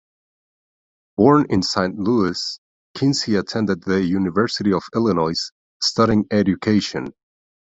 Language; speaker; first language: English; non-native, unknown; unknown